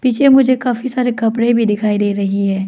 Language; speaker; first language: Hindi; non-native, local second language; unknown